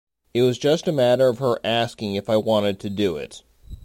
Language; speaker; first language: English; native; English